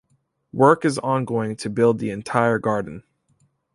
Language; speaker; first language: English; native; English